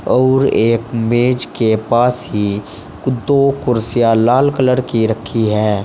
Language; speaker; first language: Hindi; native; Hindi